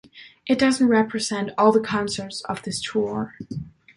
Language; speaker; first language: English; non-native, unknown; German